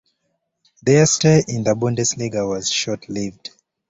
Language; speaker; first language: English; native; English